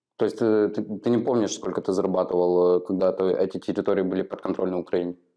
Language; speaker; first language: Russian; non-native, local second language; Ukrainian